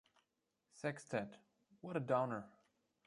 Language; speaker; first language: English; non-native, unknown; German